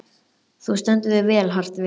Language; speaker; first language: Icelandic; native; Icelandic